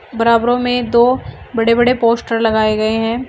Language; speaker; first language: Hindi; native; Hindi